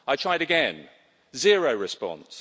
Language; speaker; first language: English; native; English